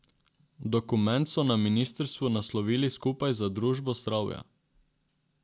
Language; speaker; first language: Slovenian; non-native, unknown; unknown